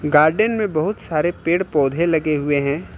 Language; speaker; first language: Hindi; native; Hindi